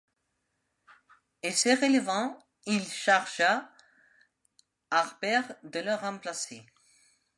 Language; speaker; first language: French; non-native, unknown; Spanish